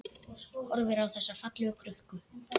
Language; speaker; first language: Icelandic; native; Icelandic